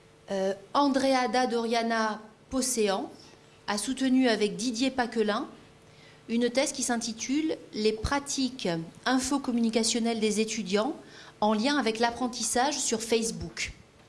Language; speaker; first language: French; early bilingual, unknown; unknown